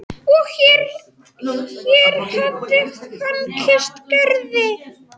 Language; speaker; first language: Icelandic; non-native, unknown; Polish